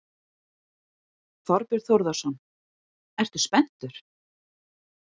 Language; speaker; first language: Icelandic; native; Icelandic